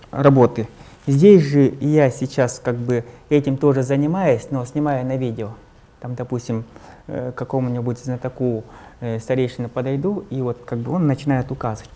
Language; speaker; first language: Russian; non-native, local second language; Evenki